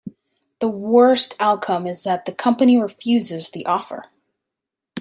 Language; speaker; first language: English; native; English